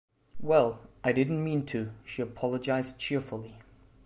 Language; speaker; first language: English; non-native, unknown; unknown